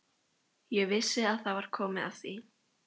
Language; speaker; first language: Icelandic; native; Icelandic